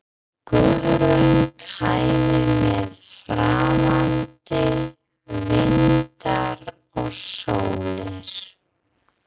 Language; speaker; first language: Icelandic; non-native, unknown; English